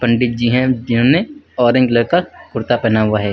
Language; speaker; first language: Hindi; native; Hindi